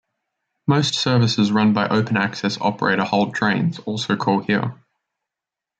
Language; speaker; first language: English; native; English